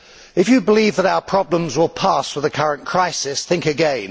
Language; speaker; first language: English; native; English